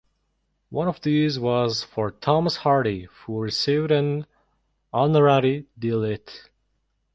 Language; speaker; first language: English; non-native, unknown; Mongolian